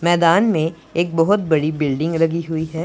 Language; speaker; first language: Hindi; non-native, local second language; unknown